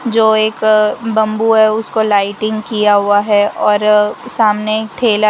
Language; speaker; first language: Hindi; non-native, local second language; Gujarati